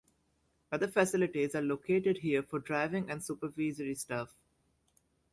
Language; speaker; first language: English; native; English